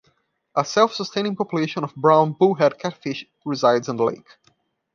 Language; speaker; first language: English; non-native, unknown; Portuguese